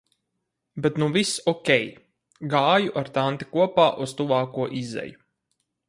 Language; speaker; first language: Latvian; native; Latvian